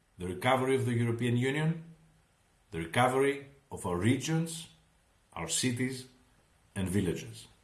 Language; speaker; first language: English; non-native, fluent; Greek